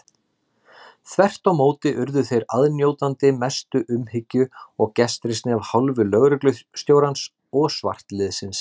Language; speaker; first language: Icelandic; native; Icelandic